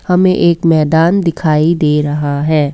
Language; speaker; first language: Hindi; non-native, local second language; Assamese